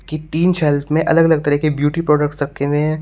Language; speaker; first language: Hindi; native; Hindi